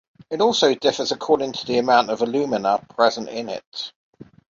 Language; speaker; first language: English; native; English